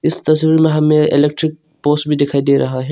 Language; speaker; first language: Hindi; non-native, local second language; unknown